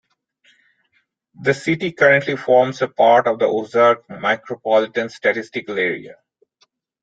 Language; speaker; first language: English; non-native, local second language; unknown